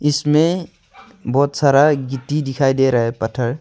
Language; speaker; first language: Hindi; non-native, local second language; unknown